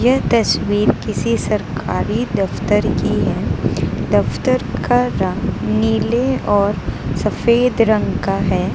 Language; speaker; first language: Hindi; non-native, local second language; Gujarati